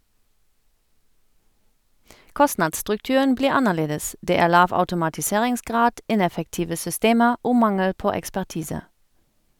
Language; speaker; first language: Norwegian; non-native, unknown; German